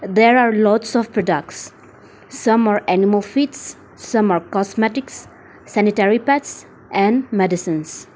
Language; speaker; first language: English; non-native, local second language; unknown